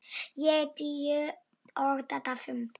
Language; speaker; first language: Icelandic; non-native, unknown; Polish